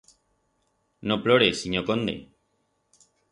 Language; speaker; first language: Aragonese; non-native, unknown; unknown